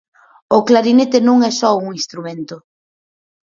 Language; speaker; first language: Galician; native; Galician